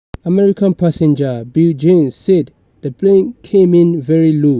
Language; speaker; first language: English; non-native, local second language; Yoruba